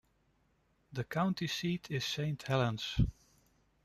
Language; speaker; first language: English; non-native, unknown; Dutch